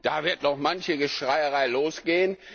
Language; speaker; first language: German; non-native, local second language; Luxembourgish